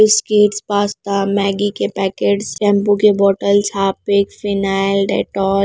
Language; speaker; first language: Hindi; non-native, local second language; Punjabi